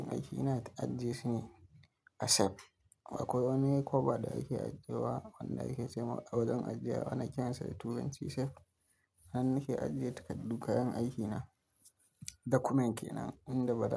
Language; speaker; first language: Hausa; native; Hausa